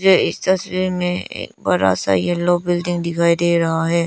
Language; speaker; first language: Hindi; non-native, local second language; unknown